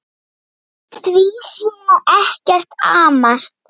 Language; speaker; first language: Icelandic; native; Icelandic